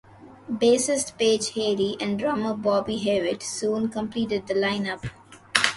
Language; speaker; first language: English; non-native, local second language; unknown